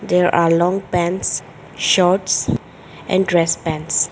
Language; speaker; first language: English; non-native, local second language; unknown